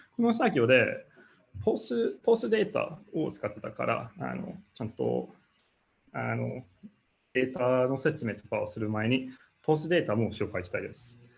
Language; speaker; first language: Japanese; non-native, fluent; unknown